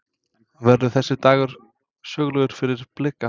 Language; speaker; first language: Icelandic; non-native, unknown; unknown